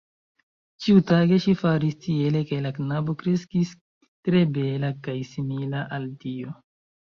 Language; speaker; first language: Esperanto; non-native, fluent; Chinese